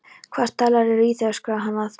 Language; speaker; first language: Icelandic; non-native, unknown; Polish